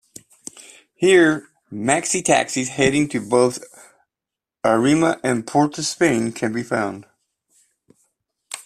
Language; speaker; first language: English; native; English